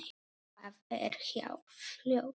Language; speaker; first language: Icelandic; non-native, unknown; Polish